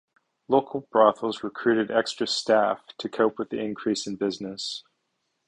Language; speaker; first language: English; native; English